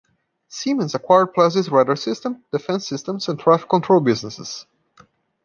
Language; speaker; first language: English; non-native, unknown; Portuguese